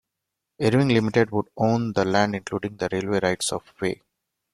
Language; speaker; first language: English; non-native, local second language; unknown